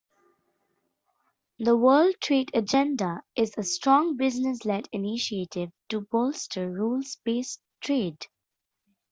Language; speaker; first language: English; non-native, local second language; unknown